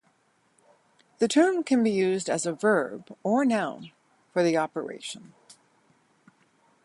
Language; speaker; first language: English; native; English